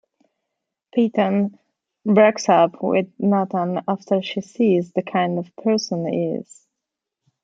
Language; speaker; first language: English; non-native, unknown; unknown